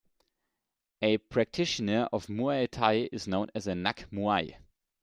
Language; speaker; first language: English; non-native, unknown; German